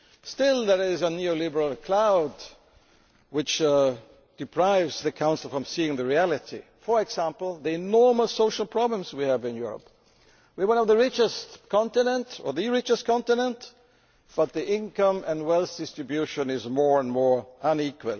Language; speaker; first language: English; non-native, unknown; German